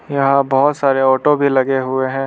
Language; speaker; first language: Hindi; non-native, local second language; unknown